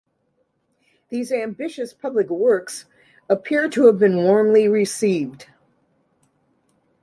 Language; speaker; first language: English; native; English